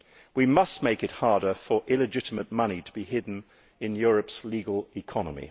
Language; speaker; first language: English; native; English